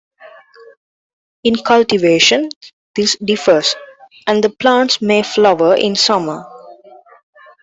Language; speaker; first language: English; non-native, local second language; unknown